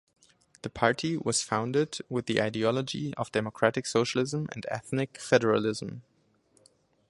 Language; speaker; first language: English; non-native, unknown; German